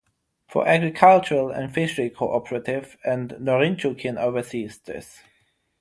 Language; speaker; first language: English; non-native, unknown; German